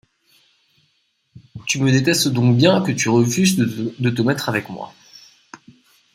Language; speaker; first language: French; native; French